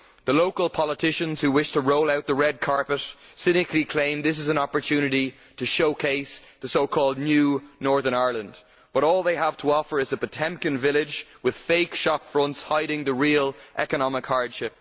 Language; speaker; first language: English; native; English